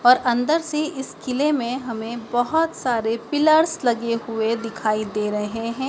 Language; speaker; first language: Hindi; native; Hindi